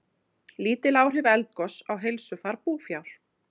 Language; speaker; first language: Icelandic; native; Icelandic